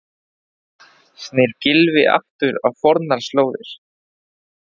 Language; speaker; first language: Icelandic; non-native, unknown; Spanish